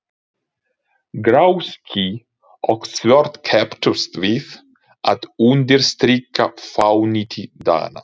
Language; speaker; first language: Icelandic; non-native, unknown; Ukrainian